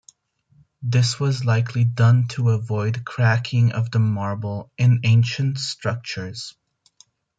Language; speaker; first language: English; non-native, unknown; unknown